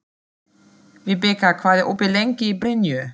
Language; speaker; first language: Icelandic; non-native, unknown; German